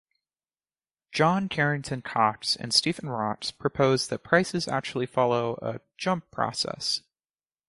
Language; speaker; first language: English; native; English